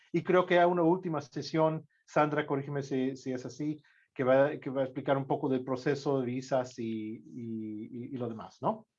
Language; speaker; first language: Spanish; non-native, fluent; English